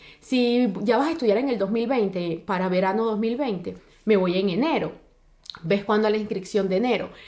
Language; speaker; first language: Spanish; native; Spanish